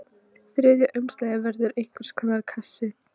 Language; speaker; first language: Icelandic; non-native, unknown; Polish